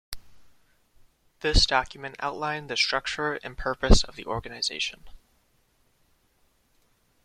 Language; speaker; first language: English; native; English